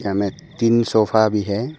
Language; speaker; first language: Hindi; non-native, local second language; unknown